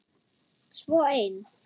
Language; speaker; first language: Icelandic; non-native, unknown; German